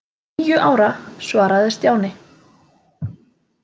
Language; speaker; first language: Icelandic; native; Icelandic